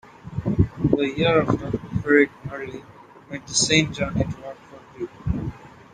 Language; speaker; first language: English; non-native, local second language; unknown